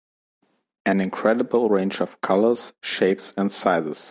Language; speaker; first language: English; non-native, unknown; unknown